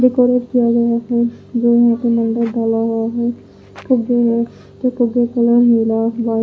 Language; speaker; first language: Hindi; non-native, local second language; Punjabi